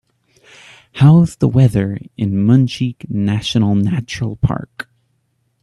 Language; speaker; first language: English; native; English